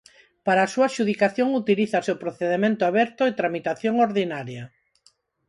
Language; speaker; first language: Galician; non-native, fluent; Spanish